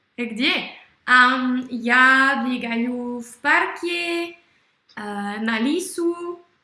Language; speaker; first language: Russian; non-native, learner; French